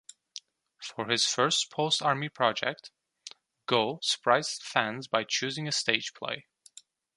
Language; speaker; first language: English; non-native, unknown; Turkish